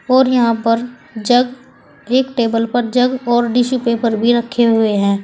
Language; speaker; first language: Hindi; native; Hindi